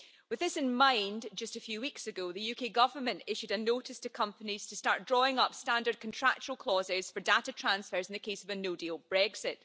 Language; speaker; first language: English; native; English